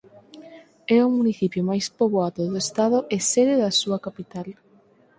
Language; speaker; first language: Galician; non-native, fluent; Spanish